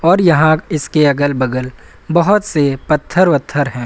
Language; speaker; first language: Hindi; native; Hindi